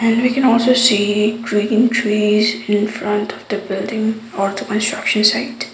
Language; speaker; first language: English; non-native, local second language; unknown